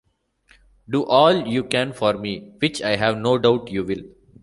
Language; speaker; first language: English; non-native, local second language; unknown